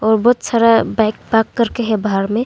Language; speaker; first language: Hindi; non-native, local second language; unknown